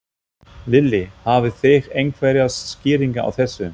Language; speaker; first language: Icelandic; non-native, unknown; German